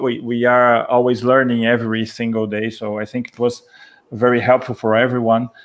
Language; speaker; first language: English; non-native, fluent; Portuguese